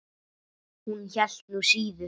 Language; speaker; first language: Icelandic; native; Icelandic